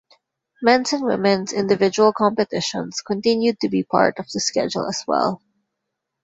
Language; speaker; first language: English; non-native, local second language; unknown